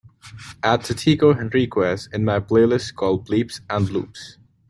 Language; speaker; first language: English; non-native, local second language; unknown